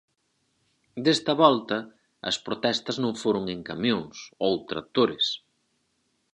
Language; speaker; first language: Galician; native; Galician